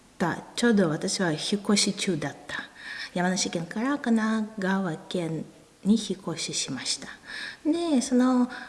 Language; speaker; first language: Japanese; non-native, fluent; Russian